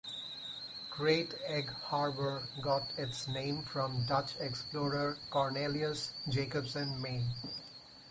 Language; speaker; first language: English; non-native, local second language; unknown